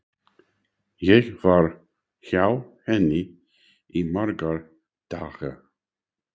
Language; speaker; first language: Icelandic; non-native, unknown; English